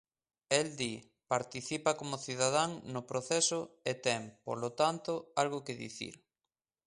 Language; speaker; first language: Galician; native; Galician